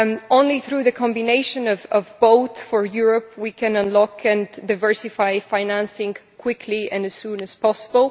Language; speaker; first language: English; non-native, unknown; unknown